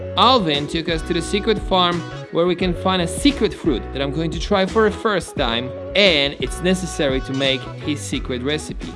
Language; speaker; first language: English; non-native, fluent; Polish